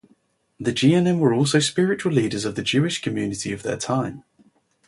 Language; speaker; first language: English; native; English